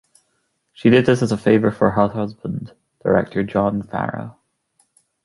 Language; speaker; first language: English; native; English